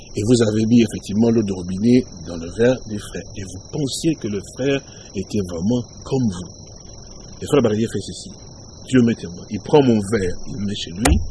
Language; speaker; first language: French; non-native, local second language; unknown